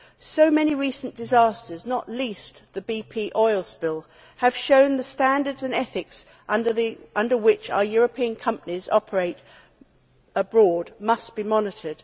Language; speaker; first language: English; native; English